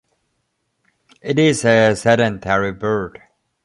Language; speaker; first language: English; non-native, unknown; German